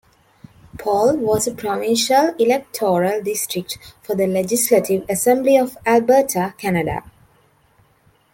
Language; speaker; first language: English; non-native, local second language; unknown